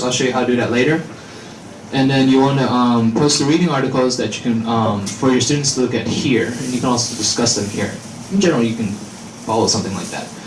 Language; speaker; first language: English; early bilingual, other home language; Chinese